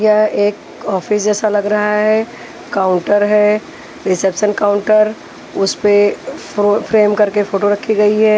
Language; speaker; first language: Hindi; non-native, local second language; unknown